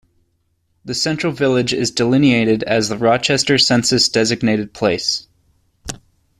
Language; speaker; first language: English; native; English